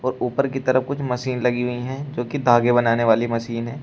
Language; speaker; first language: Hindi; native; Hindi